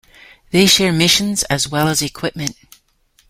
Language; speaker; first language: English; native; English